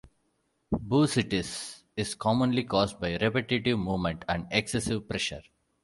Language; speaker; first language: English; non-native, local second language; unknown